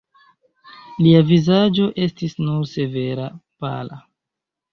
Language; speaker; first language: Esperanto; non-native, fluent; Chinese